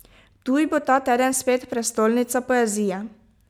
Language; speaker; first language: Slovenian; native; Slovenian